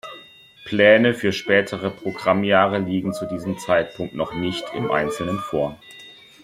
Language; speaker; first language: German; native; German